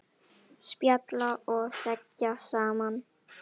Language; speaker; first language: Icelandic; non-native, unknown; Indonesian